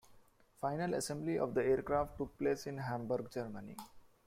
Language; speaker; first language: English; non-native, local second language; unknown